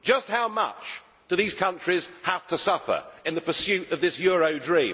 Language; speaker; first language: English; native; English